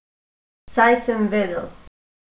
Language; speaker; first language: Slovenian; non-native, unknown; Macedonian